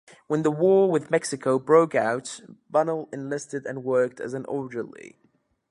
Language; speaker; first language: English; native; English